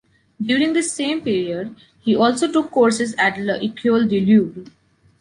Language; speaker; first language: English; non-native, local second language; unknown